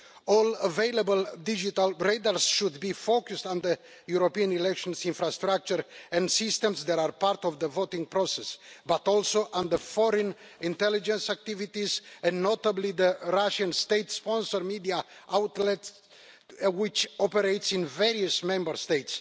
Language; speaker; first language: English; non-native, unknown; Romanian